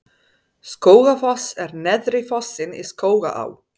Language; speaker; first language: Icelandic; non-native, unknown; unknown